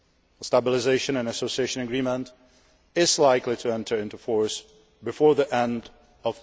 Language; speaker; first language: English; non-native, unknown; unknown